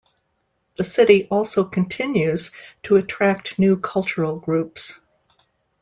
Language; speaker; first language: English; native; English